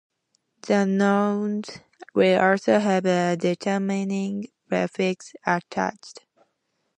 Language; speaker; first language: English; native; English